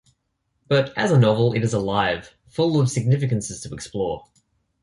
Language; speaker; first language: English; native; English